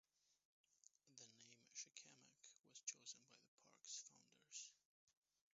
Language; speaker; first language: English; non-native, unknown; Romanian